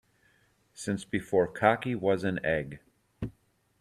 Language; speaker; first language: English; native; English